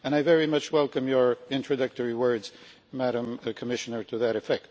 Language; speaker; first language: English; non-native, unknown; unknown